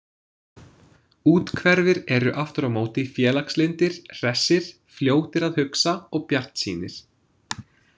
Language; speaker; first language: Icelandic; non-native, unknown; English